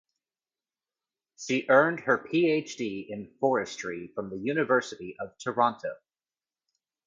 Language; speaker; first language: English; native; English